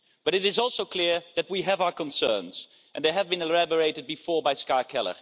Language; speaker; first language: English; non-native, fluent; Dutch